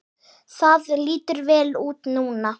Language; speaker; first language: Icelandic; native; Icelandic